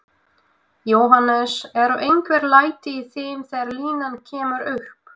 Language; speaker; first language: Icelandic; non-native, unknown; Russian